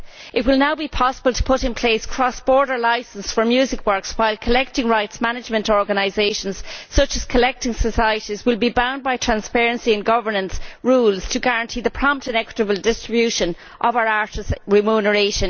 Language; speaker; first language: English; native; English